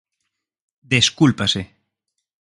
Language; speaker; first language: Galician; native; Galician